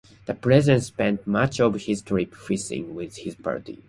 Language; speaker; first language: English; non-native, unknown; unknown